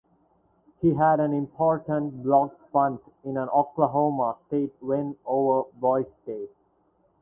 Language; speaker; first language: English; non-native, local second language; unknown